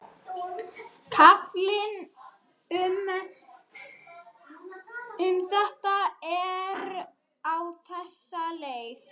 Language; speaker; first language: Icelandic; non-native, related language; Swedish